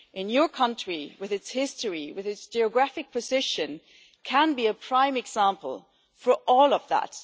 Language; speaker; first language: English; non-native, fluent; German